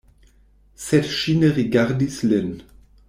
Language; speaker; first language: Esperanto; non-native, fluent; German